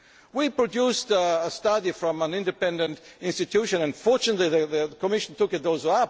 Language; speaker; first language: English; non-native, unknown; German